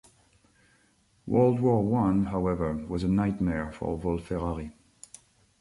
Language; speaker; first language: English; non-native, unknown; French